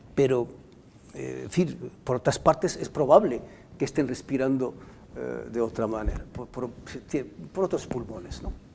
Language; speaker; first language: Spanish; non-native, fluent; Arabic